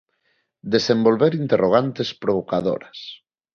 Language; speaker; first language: Galician; non-native, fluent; Spanish